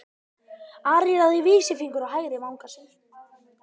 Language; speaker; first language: Icelandic; native; Icelandic